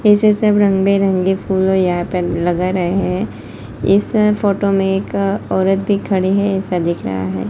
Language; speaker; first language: Hindi; non-native, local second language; Gujarati